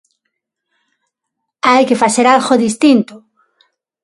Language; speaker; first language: Galician; non-native, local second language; Spanish